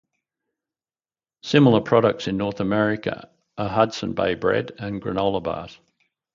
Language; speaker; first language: English; native; English